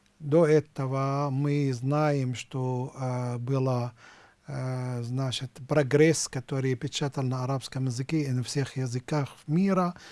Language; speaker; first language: Russian; non-native, fluent; Arabic